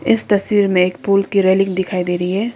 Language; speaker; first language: Hindi; non-native, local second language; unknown